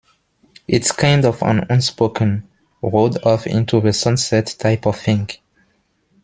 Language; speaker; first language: English; non-native, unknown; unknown